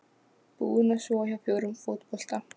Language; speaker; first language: Icelandic; non-native, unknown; Polish